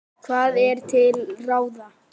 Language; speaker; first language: Icelandic; native; Icelandic